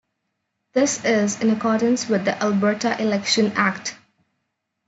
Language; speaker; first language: English; non-native, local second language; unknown